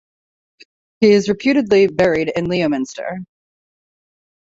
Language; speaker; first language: English; native; English